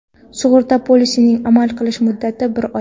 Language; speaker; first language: Uzbek; non-native, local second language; Kara-Kalpak